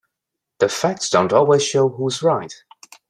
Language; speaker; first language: English; native; English